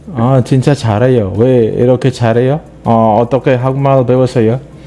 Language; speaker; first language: Korean; non-native, fluent; Indonesian